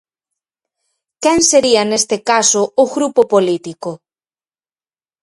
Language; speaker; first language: Galician; native; Galician